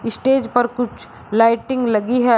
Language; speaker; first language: Hindi; native; Hindi